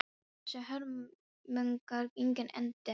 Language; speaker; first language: Icelandic; non-native, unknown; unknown